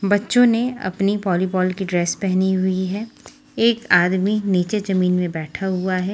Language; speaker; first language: Hindi; native; Hindi